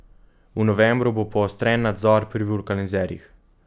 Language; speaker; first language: Slovenian; native; Slovenian